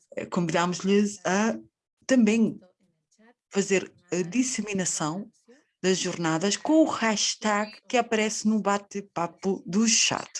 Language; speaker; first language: Portuguese; non-native, fluent; Spanish